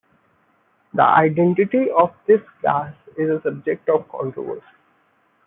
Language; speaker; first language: English; non-native, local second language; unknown